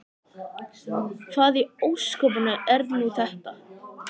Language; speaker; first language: Icelandic; native; Icelandic